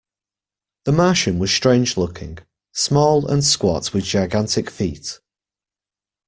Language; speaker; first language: English; native; English